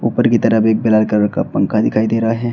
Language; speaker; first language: Hindi; native; Hindi